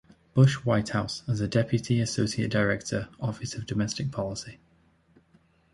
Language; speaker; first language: English; native; English